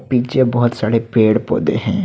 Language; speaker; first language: Hindi; non-native, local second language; Bangla